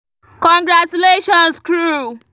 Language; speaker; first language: English; non-native, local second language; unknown